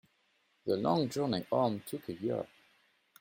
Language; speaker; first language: English; non-native, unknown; French